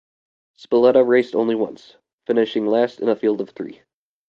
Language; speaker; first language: English; native; English